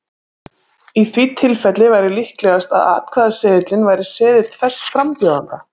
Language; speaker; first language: Icelandic; native; Icelandic